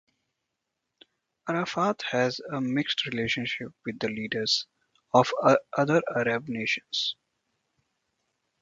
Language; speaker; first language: English; non-native, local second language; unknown